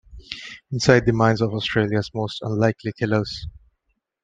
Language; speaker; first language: English; non-native, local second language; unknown